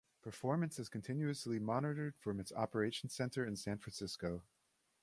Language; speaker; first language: English; native; English